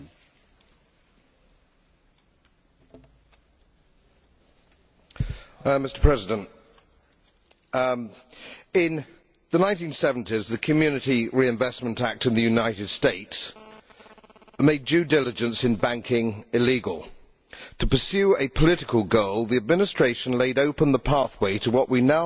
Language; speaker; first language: English; native; English